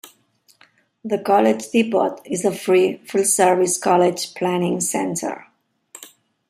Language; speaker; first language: English; non-native, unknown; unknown